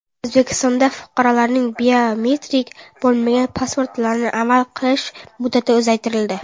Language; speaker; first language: Uzbek; non-native, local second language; Kara-Kalpak